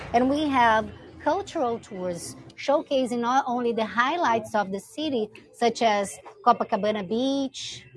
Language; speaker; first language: English; non-native, fluent; Portuguese